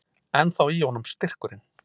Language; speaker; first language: Icelandic; native; Icelandic